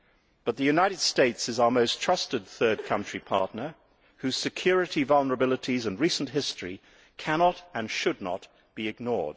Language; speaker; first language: English; native; English